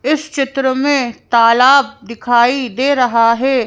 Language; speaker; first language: Hindi; native; Hindi